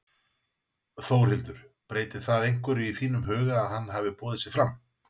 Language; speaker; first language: Icelandic; native; Icelandic